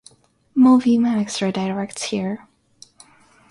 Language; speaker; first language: English; non-native, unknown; Russian